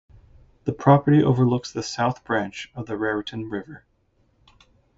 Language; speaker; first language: English; native; English